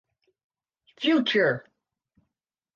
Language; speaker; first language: English; native; English